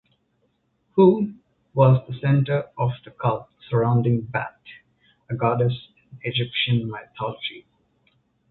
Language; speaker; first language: English; non-native, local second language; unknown